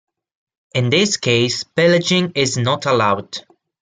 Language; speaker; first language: English; non-native, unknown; Italian